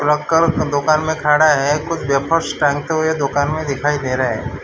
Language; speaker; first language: Hindi; non-native, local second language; Gujarati